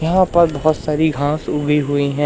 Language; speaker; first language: Hindi; native; Hindi